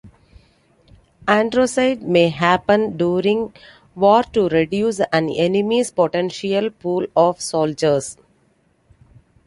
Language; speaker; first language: English; non-native, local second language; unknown